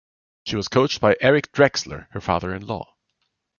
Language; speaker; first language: English; non-native, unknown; German